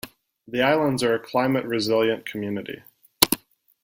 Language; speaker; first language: English; native; English